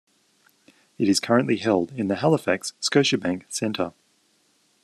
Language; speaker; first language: English; native; English